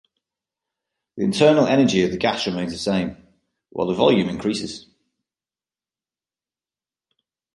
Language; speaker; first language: English; native; English